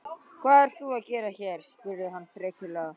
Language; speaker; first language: Icelandic; native; Icelandic